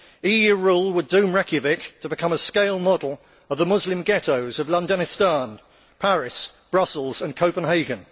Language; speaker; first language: English; native; English